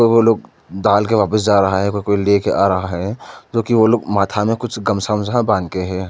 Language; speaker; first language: Hindi; non-native, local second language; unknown